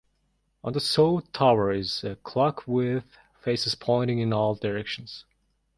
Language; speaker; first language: English; non-native, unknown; Mongolian